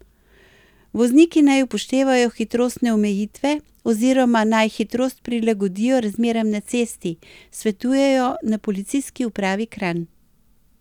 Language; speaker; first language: Slovenian; native; Slovenian